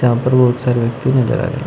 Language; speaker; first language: Hindi; native; Hindi